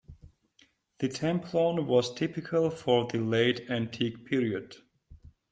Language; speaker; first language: English; non-native, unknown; Georgian